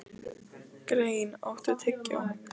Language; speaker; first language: Icelandic; non-native, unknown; Lithuanian